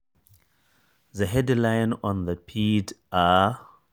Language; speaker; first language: English; non-native, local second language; Hausa